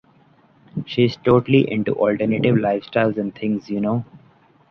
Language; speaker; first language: English; non-native, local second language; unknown